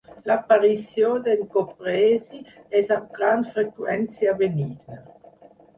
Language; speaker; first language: Catalan; non-native, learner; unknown